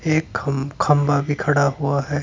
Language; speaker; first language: Hindi; native; Hindi